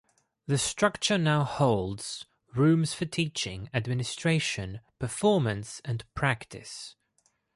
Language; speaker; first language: English; non-native, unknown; Greek